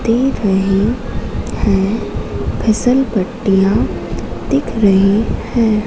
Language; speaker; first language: Hindi; native; Hindi